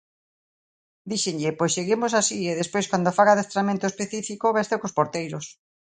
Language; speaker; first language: Galician; native; Galician